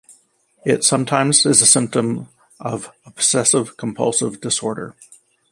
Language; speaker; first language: English; native; English